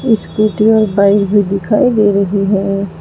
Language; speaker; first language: Hindi; native; Hindi